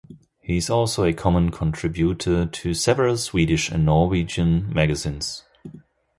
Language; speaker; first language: English; non-native, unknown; German